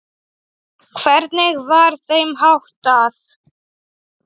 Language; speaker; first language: Icelandic; non-native, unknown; Polish